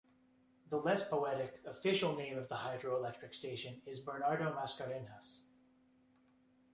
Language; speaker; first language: English; native; English